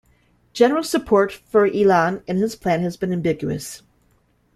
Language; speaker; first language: English; native; English